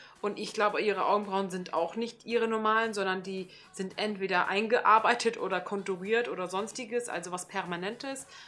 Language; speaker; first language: German; early bilingual, other home language; Turkish